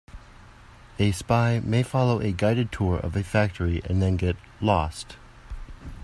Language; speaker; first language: English; native; English